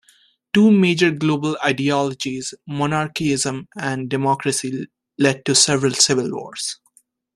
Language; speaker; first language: English; native; English